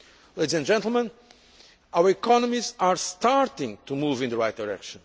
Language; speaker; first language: English; non-native, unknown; Portuguese